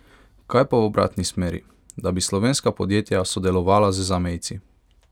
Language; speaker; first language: Slovenian; non-native, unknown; Hungarian